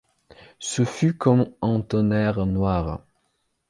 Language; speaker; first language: French; non-native, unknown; Belarusian